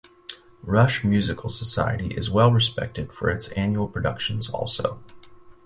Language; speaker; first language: English; native; English